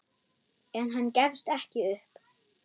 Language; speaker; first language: Icelandic; non-native, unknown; German